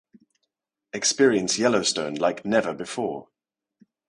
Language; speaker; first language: English; non-native, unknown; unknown